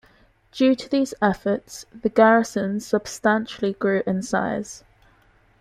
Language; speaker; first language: English; native; English